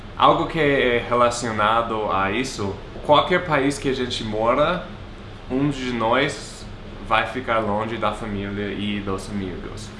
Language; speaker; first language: Portuguese; non-native, fluent; English